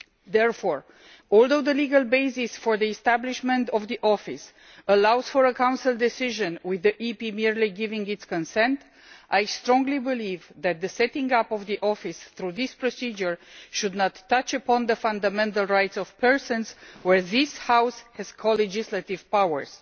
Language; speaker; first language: English; non-native, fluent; Romanian